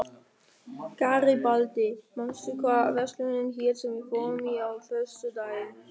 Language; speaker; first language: Icelandic; non-native, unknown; German